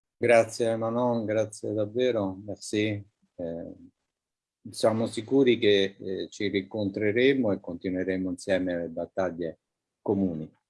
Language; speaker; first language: Italian; native; Italian